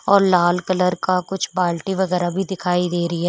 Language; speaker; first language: Hindi; native; Hindi